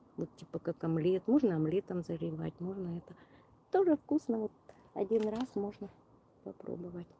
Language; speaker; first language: Russian; non-native, local second language; Ukrainian